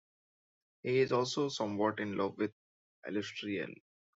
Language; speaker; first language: English; non-native, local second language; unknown